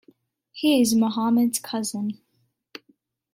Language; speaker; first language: English; native; English